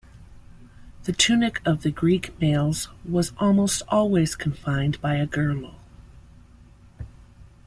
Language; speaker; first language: English; native; English